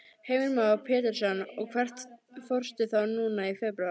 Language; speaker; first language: Icelandic; native; Icelandic